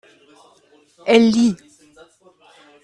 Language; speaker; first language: French; non-native, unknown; German